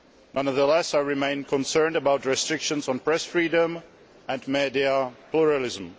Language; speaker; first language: English; non-native, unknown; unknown